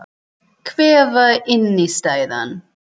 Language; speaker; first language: Icelandic; non-native, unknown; German